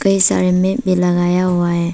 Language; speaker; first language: Hindi; non-native, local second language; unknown